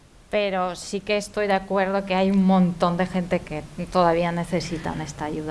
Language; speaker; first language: Spanish; native; Spanish